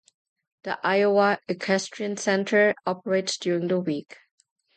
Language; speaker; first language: English; non-native, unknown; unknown